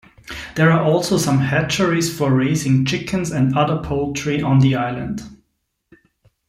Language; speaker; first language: English; non-native, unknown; German